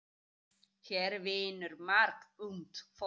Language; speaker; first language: Icelandic; native; Icelandic